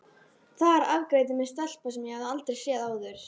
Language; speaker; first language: Icelandic; native; Icelandic